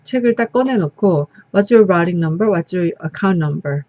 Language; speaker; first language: English; non-native, fluent; Korean